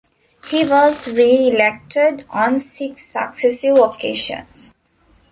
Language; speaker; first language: English; non-native, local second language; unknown